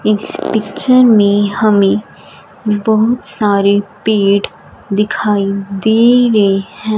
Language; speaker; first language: Hindi; non-native, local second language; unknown